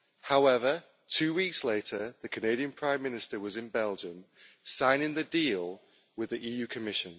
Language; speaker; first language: English; native; English